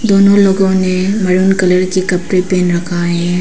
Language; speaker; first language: Hindi; non-native, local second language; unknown